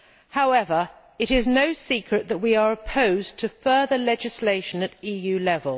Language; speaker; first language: English; native; English